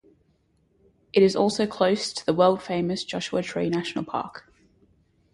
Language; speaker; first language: English; native; English